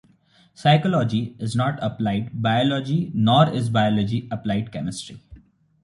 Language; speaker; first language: English; non-native, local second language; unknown